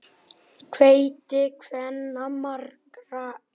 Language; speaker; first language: Icelandic; native; Icelandic